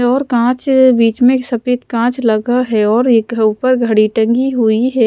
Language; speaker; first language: Hindi; non-native, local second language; Punjabi